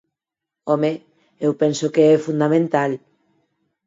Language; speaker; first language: Galician; non-native, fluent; Spanish